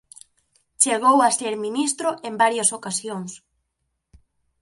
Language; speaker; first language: Galician; native; Galician